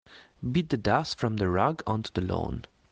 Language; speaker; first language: English; non-native, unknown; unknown